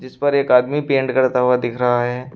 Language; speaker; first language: Hindi; native; Hindi